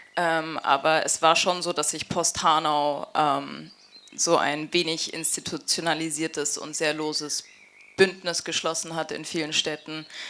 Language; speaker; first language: German; native; German